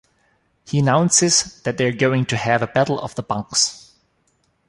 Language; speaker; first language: English; non-native, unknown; German